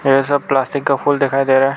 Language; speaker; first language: Hindi; non-native, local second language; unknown